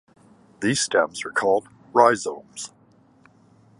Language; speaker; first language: English; native; English